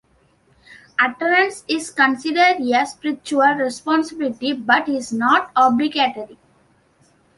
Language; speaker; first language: English; non-native, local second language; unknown